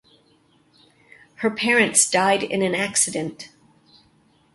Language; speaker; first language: English; native; English